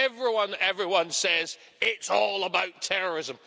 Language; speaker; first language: English; native; English